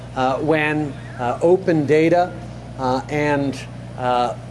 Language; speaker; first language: English; native; English